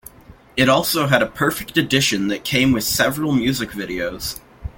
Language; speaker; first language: English; native; English